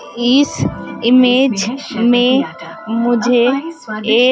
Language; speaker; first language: Hindi; native; Hindi